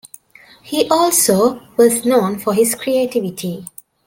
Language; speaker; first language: English; non-native, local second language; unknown